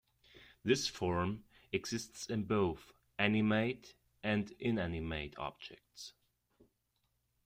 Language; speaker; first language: English; non-native, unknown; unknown